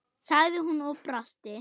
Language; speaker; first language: Icelandic; non-native, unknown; German